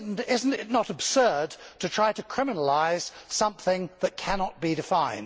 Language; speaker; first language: English; native; English